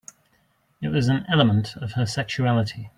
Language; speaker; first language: English; native; English